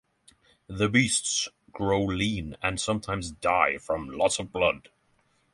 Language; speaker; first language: English; non-native, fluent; Norwegian